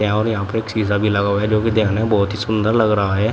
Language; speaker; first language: Hindi; native; Hindi